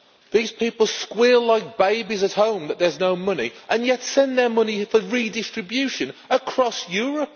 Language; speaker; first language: English; native; English